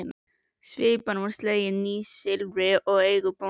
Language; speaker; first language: Icelandic; native; Icelandic